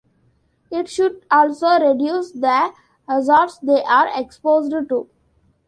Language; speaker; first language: English; non-native, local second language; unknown